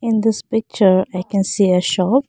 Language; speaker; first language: English; non-native, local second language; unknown